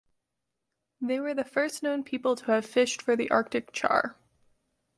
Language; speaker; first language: English; native; English